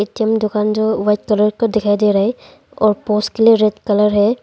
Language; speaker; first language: Hindi; non-native, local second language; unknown